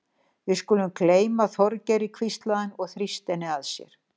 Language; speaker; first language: Icelandic; native; Icelandic